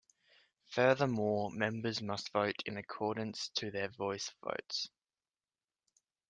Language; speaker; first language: English; native; English